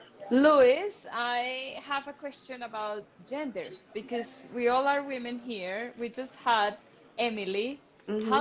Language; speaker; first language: English; non-native, fluent; Spanish